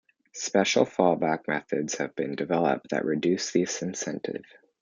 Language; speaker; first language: English; native; English